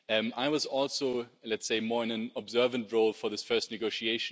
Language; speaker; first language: English; non-native, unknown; German